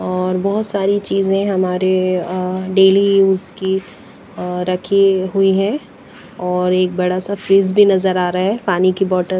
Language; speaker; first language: Hindi; non-native, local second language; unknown